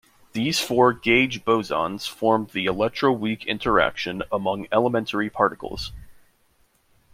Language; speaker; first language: English; native; English